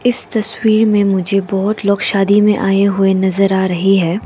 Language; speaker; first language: Hindi; non-native, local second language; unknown